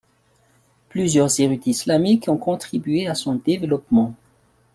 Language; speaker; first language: French; non-native, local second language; Malagasy